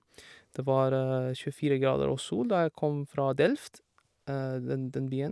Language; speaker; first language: Norwegian; non-native, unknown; Persian